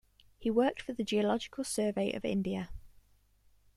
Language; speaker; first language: English; native; English